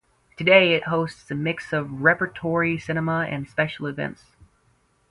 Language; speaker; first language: English; native; English